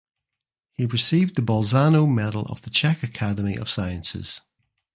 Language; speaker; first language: English; native; English